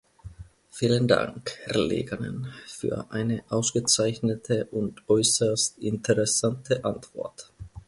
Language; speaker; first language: German; non-native, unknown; Finnish